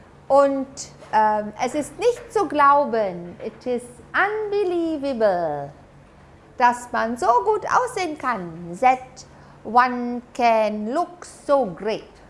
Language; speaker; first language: German; native; German